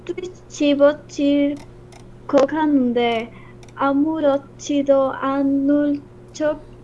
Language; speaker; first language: Korean; non-native, learner; Spanish